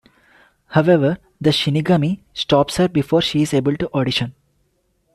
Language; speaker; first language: English; non-native, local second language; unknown